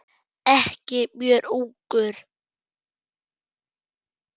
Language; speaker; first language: Icelandic; non-native, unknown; German